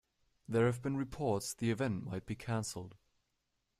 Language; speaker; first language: English; non-native, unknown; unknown